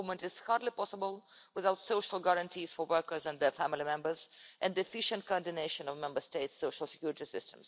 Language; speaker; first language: English; non-native, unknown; Russian